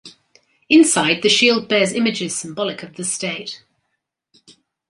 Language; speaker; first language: English; native; English